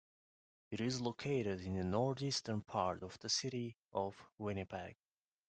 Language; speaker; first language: English; non-native, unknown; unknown